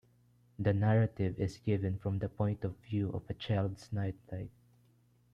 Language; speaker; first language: English; non-native, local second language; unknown